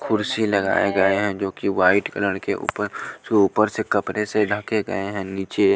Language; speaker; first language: Hindi; non-native, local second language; Punjabi